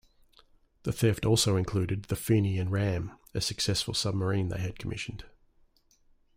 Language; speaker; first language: English; native; English